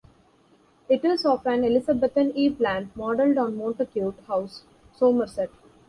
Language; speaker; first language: English; non-native, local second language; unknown